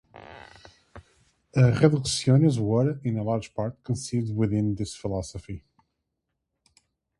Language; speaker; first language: English; non-native, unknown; Portuguese